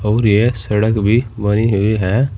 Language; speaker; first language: Hindi; native; Hindi